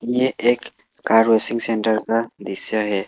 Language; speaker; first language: Hindi; non-native, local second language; Assamese